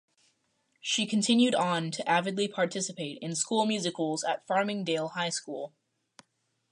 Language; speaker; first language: English; native; English